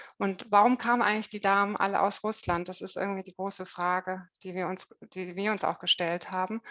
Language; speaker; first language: German; native; German